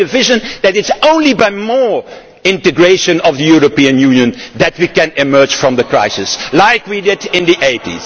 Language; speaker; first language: English; non-native, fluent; Dutch